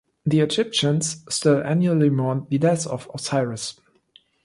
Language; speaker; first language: English; non-native, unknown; German